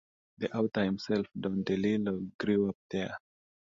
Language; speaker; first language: English; non-native, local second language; Swahili